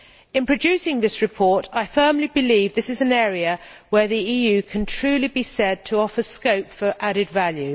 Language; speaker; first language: English; native; English